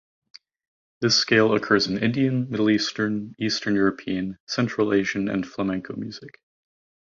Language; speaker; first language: English; native; English